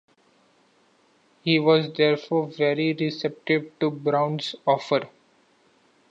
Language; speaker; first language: English; non-native, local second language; Marathi